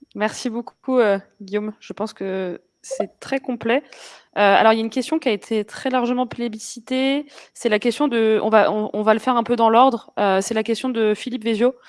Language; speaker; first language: French; native; French